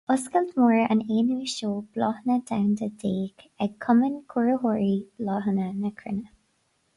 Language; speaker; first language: Irish; non-native, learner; English